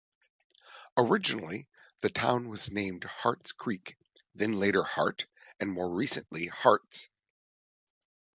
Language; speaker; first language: English; native; English